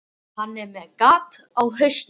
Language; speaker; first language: Icelandic; native; Icelandic